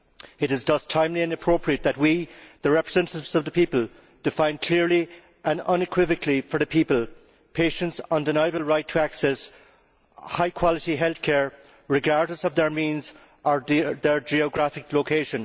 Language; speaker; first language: English; native; English